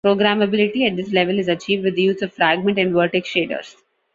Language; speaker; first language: English; non-native, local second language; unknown